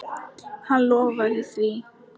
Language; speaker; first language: Icelandic; non-native, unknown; Polish